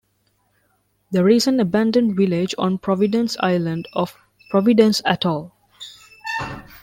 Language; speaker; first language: English; non-native, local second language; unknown